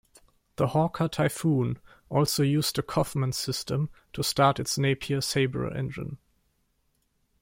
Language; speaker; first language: English; non-native, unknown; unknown